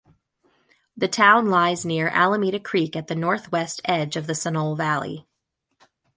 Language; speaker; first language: English; native; English